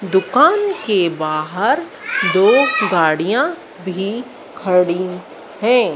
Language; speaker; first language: Hindi; native; Hindi